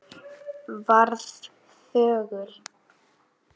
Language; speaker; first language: Icelandic; native; Icelandic